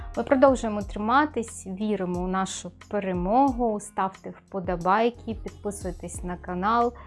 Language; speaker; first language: Ukrainian; non-native, local second language; Russian